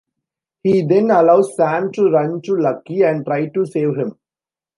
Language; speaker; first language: English; non-native, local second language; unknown